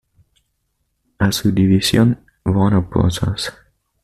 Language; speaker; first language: Spanish; native; Spanish